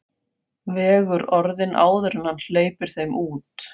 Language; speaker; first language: Icelandic; non-native, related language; Faroese